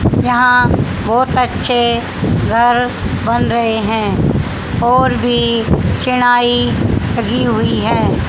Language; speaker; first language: Hindi; native; Hindi